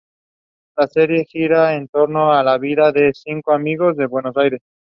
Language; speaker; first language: English; non-native, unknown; Spanish